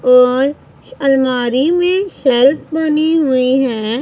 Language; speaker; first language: Hindi; non-native, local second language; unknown